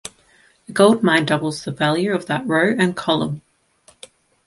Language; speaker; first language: English; native; English